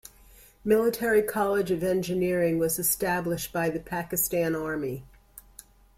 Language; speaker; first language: English; native; English